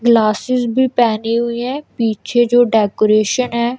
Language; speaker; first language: Hindi; non-native, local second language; Punjabi